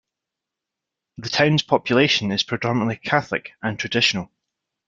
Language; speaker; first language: English; native; English